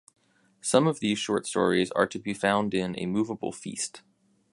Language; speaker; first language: English; native; English